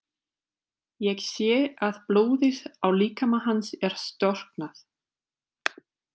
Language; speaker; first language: Icelandic; non-native, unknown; German